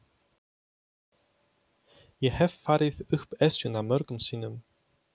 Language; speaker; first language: Icelandic; non-native, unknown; Polish